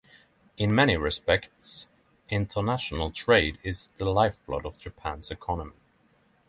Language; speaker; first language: English; non-native, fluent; Norwegian